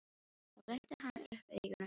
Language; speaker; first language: Icelandic; non-native, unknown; Filipino